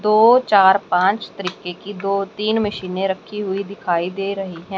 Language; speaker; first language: Hindi; native; Hindi